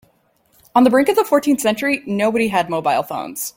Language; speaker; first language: English; native; English